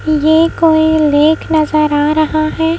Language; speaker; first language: Hindi; native; Hindi